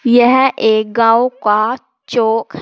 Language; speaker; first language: Hindi; native; Hindi